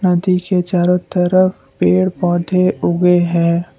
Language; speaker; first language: Hindi; non-native, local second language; Assamese